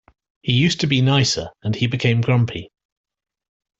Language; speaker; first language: English; native; English